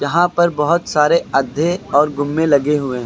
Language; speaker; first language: Hindi; native; Hindi